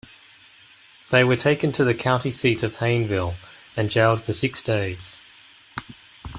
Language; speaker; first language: English; native; English